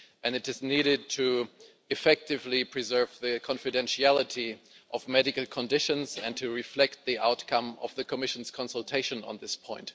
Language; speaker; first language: English; non-native, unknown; German